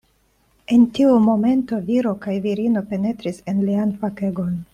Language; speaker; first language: Esperanto; non-native, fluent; Russian